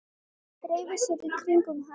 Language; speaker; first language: Icelandic; native; Icelandic